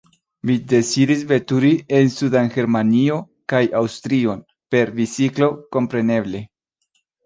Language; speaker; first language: Esperanto; non-native, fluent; Spanish